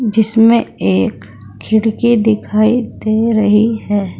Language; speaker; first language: Hindi; native; Hindi